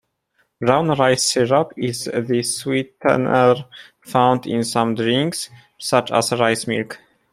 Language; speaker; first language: English; non-native, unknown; Polish